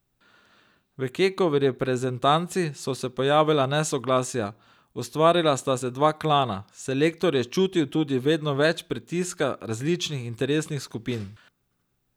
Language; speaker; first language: Slovenian; native; Slovenian